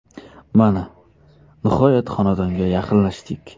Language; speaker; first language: Uzbek; non-native, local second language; Kara-Kalpak